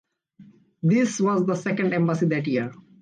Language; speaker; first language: English; non-native, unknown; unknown